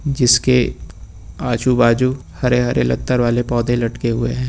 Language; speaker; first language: Hindi; native; Hindi